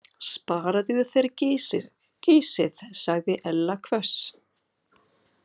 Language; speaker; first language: Icelandic; non-native, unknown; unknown